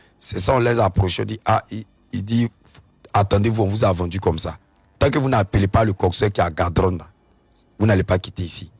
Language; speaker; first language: French; non-native, local second language; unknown